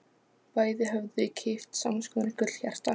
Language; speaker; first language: Icelandic; non-native, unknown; Polish